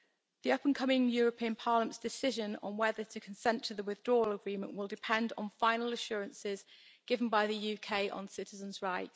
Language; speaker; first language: English; native; English